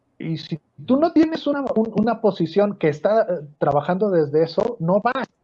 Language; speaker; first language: Spanish; native; Spanish